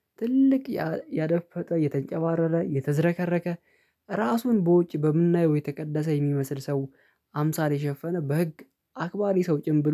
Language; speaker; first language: Amharic; non-native, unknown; Oromo